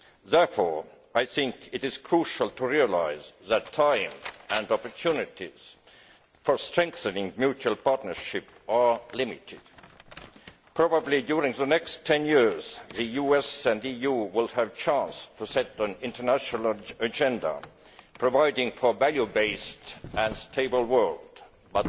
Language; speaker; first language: English; non-native, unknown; Estonian